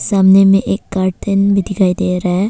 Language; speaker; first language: Hindi; non-native, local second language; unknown